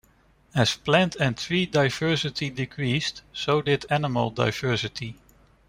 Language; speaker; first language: English; non-native, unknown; Dutch